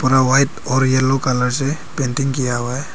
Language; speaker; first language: Hindi; non-native, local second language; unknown